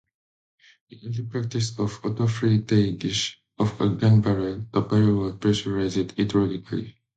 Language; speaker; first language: English; native; English